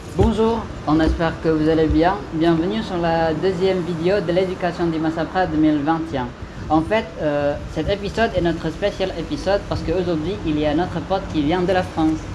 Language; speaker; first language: French; non-native, learner; Indonesian